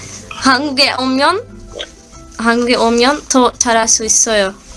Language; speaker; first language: Korean; non-native, learner; Turkish